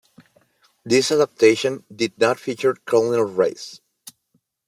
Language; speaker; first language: English; native; English